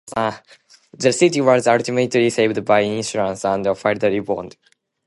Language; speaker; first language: English; non-native, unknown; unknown